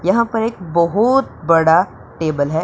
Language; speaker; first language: Hindi; non-native, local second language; Punjabi